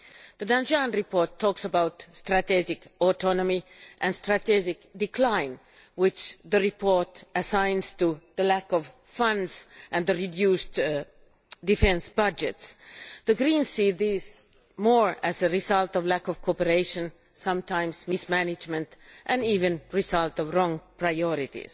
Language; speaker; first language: English; non-native, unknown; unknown